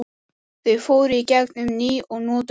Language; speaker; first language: Icelandic; native; Icelandic